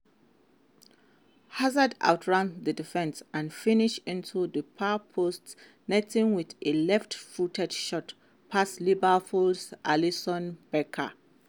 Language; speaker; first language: English; non-native, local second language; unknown